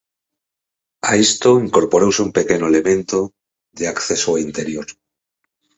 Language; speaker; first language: Galician; native; Galician